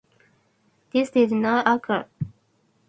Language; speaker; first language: English; non-native, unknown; Japanese